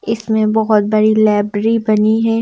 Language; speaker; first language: Hindi; native; Hindi